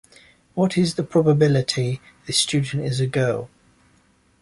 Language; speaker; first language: English; native; English